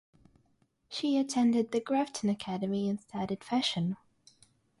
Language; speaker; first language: English; non-native, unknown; Russian